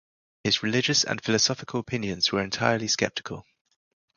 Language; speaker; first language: English; native; English